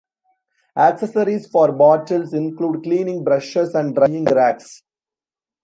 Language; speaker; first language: English; non-native, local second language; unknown